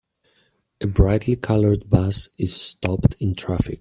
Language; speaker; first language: English; native; English